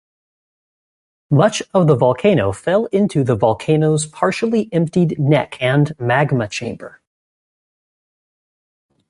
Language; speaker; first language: English; native; English